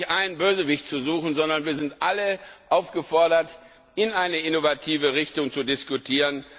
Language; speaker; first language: German; non-native, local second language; Luxembourgish